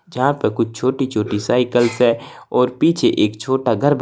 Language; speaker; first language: Hindi; native; Hindi